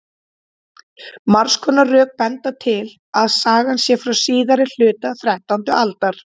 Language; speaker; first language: Icelandic; native; Icelandic